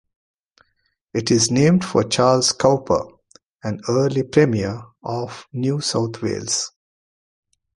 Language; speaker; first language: English; non-native, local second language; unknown